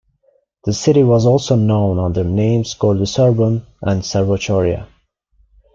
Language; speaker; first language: English; non-native, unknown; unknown